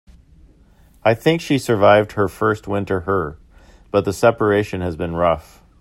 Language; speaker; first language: English; native; English